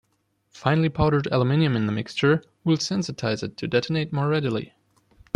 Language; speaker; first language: English; non-native, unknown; German